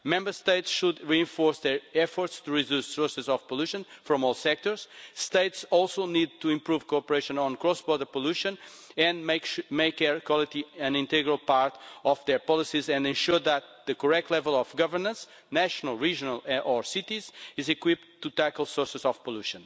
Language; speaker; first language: English; non-native, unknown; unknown